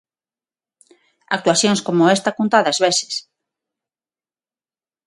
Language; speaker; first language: Galician; non-native, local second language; Spanish